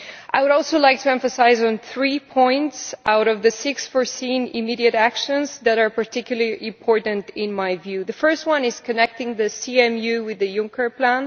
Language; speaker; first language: English; non-native, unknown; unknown